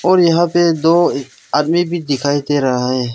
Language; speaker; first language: Hindi; non-native, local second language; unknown